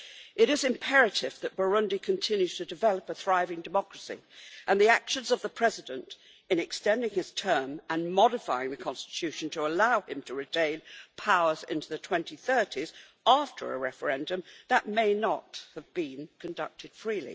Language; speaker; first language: English; native; English